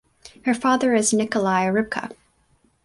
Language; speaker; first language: English; native; English